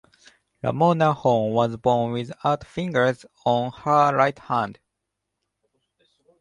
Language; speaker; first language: English; non-native, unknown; Japanese